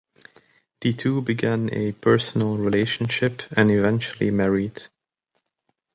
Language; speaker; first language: English; native; English